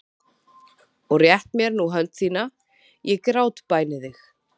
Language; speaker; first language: Icelandic; native; Icelandic